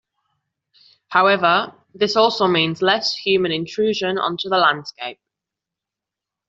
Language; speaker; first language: English; non-native, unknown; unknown